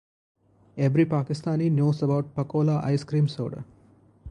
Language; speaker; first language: English; non-native, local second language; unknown